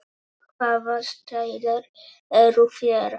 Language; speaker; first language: Icelandic; non-native, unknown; Polish